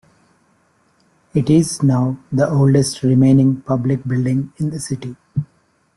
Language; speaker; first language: English; non-native, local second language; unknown